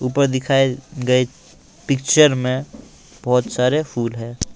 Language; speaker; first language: Hindi; non-native, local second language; Assamese